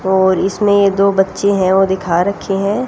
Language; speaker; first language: Hindi; native; Hindi